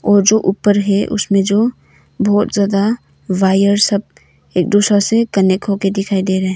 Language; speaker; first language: Hindi; early bilingual, other home language; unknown